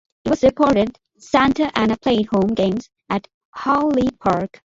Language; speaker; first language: English; non-native, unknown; Bangla